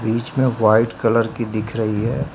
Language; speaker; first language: Hindi; native; Hindi